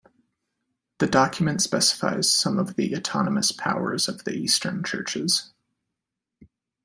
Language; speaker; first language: English; native; English